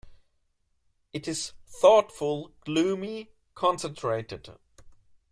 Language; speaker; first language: English; non-native, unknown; German